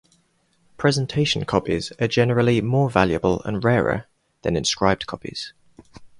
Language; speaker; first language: English; non-native, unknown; Spanish